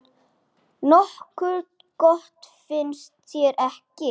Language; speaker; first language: Icelandic; native; Icelandic